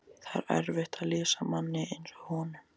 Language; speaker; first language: Icelandic; native; Icelandic